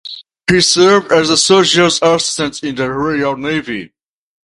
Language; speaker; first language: English; non-native, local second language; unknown